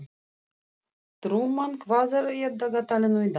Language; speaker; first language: Icelandic; non-native, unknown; Russian